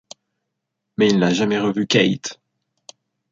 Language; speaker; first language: French; native; French